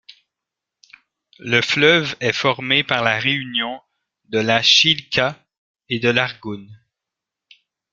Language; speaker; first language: French; native; French